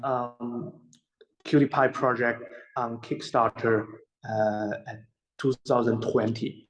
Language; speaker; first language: English; non-native, fluent; Chinese